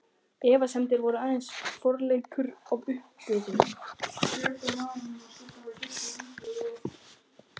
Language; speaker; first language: Icelandic; native; Icelandic